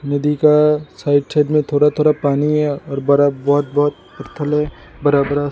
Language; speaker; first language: Hindi; non-native, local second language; Assamese